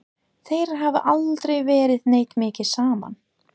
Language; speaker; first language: Icelandic; non-native, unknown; English